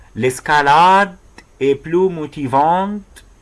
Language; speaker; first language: French; non-native, fluent; Arabic